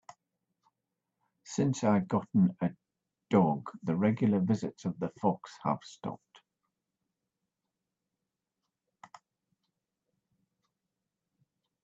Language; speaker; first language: English; native; English